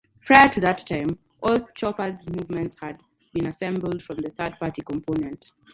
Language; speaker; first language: English; non-native, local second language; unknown